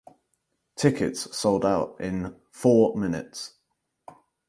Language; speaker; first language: English; native; English